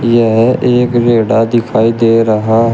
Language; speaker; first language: Hindi; native; Hindi